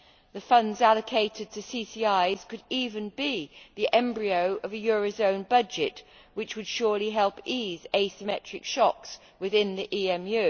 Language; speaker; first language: English; native; English